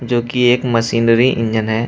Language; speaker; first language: Hindi; native; Hindi